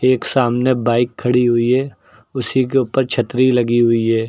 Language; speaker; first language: Hindi; native; Hindi